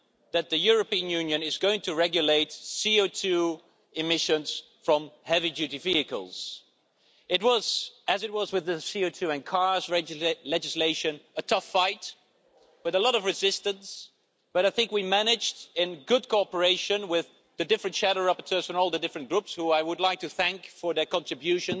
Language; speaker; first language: English; non-native, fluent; Dutch